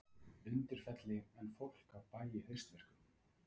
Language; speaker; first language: Icelandic; native; Icelandic